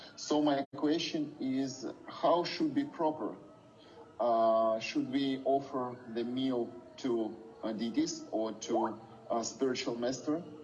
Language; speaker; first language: English; non-native, fluent; Russian